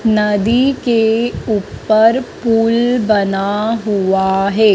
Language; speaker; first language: Hindi; native; Hindi